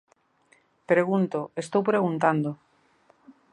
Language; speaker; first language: Galician; native; Galician